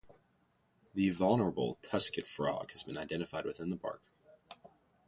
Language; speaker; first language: English; native; English